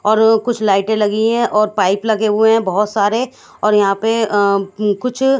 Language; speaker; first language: Hindi; native; Hindi